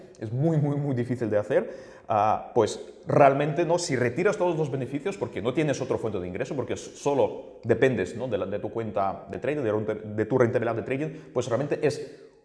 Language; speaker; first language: Spanish; non-native, fluent; Russian